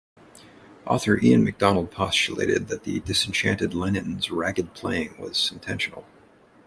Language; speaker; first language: English; native; English